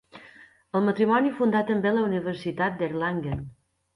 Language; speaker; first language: Catalan; native; Catalan